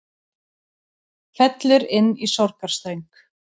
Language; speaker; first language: Icelandic; native; Icelandic